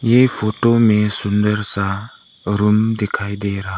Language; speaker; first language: Hindi; non-native, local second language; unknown